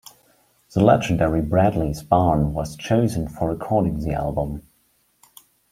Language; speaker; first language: English; non-native, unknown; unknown